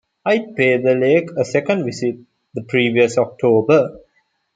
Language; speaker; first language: English; non-native, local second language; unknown